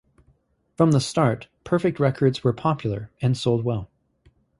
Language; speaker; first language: English; native; English